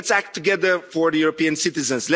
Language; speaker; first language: English; non-native, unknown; Romanian